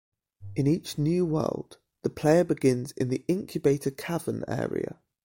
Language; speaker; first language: English; native; English